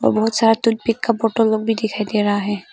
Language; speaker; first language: Hindi; non-native, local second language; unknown